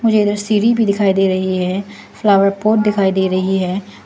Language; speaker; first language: Hindi; non-native, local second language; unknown